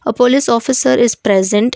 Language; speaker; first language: English; non-native, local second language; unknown